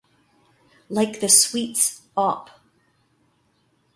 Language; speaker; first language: English; native; English